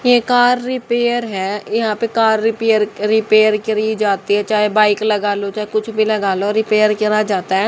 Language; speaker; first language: Hindi; native; Hindi